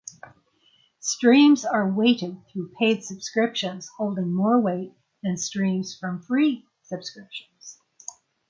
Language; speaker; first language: English; native; English